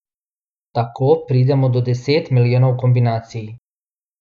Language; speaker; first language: Slovenian; non-native, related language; Bosnian